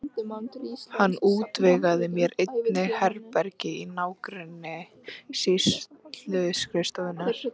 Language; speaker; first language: Icelandic; native; Icelandic